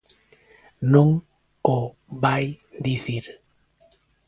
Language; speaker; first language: Galician; native; Galician